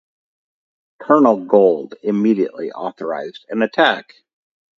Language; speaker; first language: English; native; English